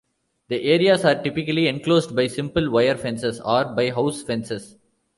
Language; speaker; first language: English; non-native, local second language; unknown